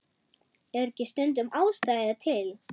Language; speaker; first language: Icelandic; non-native, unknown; German